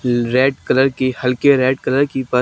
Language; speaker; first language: Hindi; native; Hindi